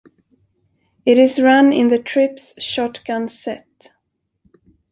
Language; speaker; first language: English; non-native, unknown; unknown